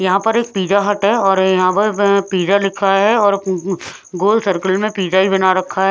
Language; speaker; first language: Hindi; non-native, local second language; Punjabi